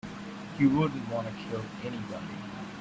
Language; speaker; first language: English; non-native, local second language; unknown